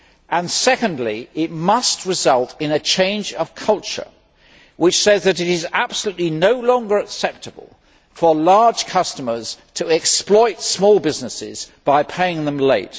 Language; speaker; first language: English; native; English